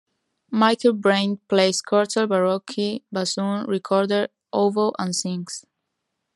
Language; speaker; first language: English; non-native, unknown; Spanish